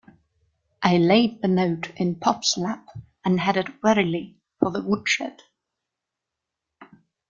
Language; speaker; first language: English; non-native, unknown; German